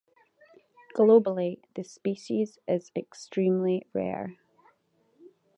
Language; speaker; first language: English; native; English